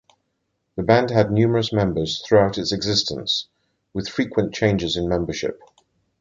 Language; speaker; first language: English; native; English